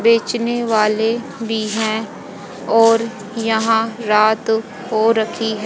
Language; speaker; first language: Hindi; native; Hindi